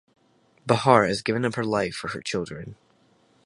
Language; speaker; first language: English; native; English